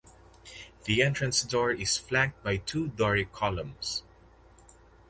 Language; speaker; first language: English; non-native, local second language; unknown